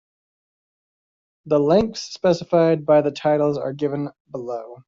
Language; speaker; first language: English; native; English